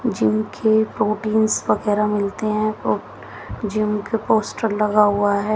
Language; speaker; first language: Hindi; native; Hindi